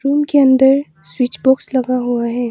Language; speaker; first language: Hindi; non-native, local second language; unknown